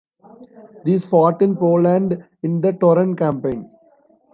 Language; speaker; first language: English; non-native, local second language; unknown